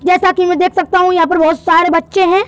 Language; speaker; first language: Hindi; native; Hindi